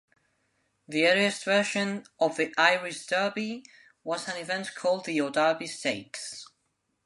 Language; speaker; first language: English; non-native, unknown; Spanish